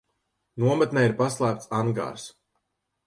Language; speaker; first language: Latvian; native; Latvian